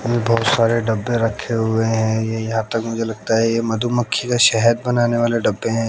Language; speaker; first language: Hindi; native; Hindi